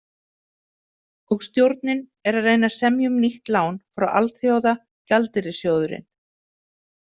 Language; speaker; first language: Icelandic; native; Icelandic